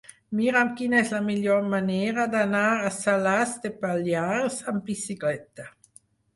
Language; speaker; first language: Catalan; non-native, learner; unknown